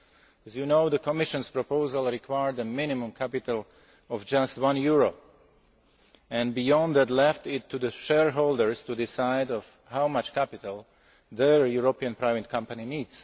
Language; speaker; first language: English; non-native, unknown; Slovak